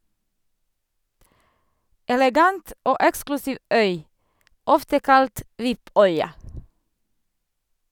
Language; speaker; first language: Norwegian; non-native, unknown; Serbian